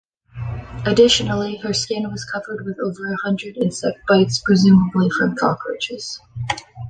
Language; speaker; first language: English; native; English